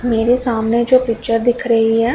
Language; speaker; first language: Hindi; non-native, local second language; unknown